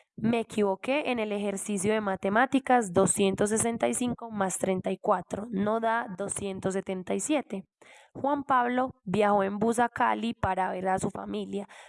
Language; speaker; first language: Spanish; non-native, learner; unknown